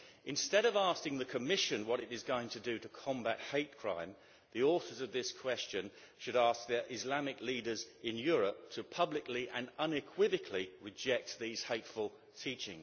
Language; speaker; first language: English; native; English